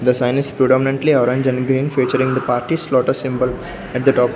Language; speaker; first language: English; non-native, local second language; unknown